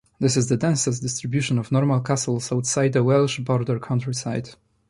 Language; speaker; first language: English; non-native, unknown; Polish